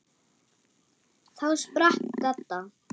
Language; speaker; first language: Icelandic; non-native, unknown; German